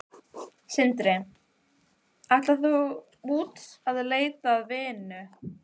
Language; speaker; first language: Icelandic; native; Icelandic